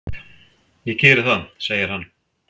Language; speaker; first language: Icelandic; native; Icelandic